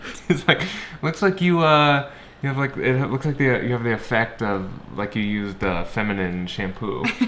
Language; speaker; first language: English; native; English